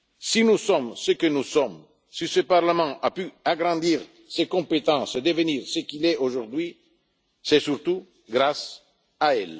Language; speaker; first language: French; non-native, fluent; Italian